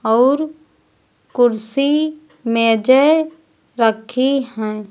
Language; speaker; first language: Hindi; native; Hindi